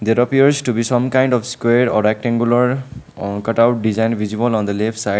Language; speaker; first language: English; non-native, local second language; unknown